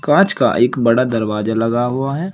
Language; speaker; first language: Hindi; native; Hindi